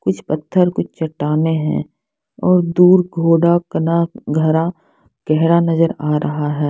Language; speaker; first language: Hindi; non-native, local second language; Punjabi